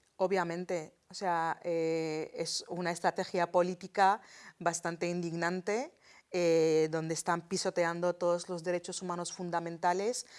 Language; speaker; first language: Spanish; early bilingual, other home language; Arabic